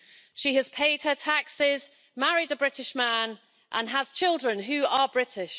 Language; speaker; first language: English; native; English